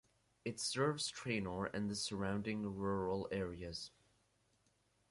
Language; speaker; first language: English; native; English